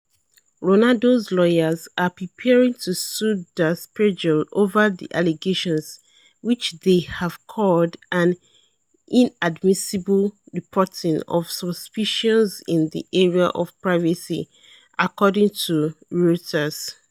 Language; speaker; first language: English; non-native, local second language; Yoruba